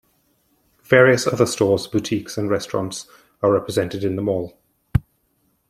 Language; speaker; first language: English; native; English